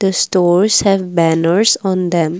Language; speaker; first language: English; non-native, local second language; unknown